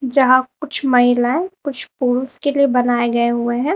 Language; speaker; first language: Hindi; native; Hindi